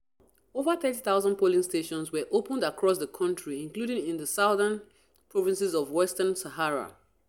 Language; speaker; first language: English; non-native, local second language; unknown